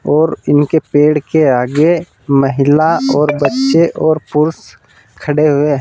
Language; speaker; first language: Hindi; native; Hindi